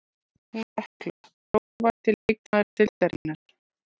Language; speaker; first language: Icelandic; native; Icelandic